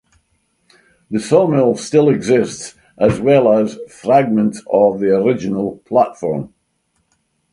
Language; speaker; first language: English; native; English